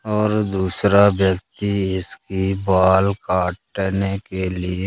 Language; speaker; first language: Hindi; native; Hindi